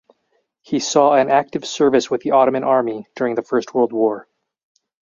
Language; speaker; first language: English; native; English